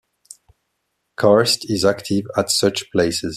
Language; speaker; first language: English; non-native, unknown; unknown